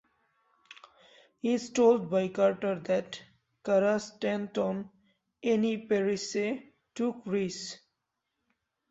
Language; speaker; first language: English; non-native, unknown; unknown